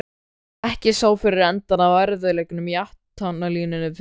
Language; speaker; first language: Icelandic; native; Icelandic